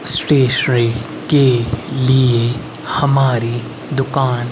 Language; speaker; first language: Hindi; native; Hindi